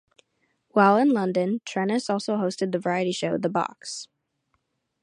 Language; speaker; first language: English; native; English